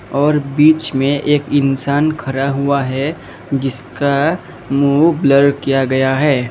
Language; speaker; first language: Hindi; non-native, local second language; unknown